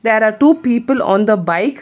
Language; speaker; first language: English; non-native, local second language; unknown